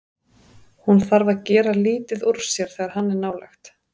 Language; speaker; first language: Icelandic; native; Icelandic